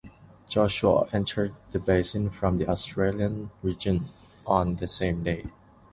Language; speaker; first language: English; non-native, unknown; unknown